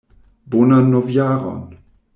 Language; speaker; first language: Esperanto; non-native, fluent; German